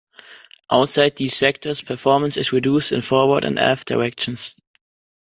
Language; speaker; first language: English; non-native, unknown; German